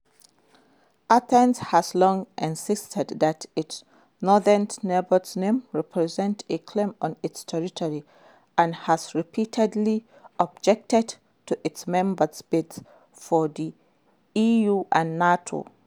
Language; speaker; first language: English; non-native, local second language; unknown